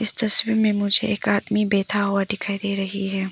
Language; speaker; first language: Hindi; non-native, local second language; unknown